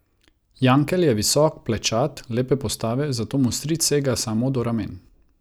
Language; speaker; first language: Slovenian; non-native, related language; Croatian